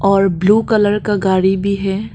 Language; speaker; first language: Hindi; early bilingual, other home language; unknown